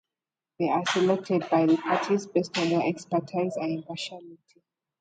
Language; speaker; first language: English; native; English